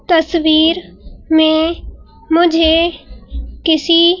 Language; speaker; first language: Hindi; native; Hindi